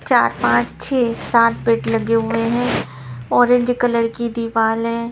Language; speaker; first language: Hindi; non-native, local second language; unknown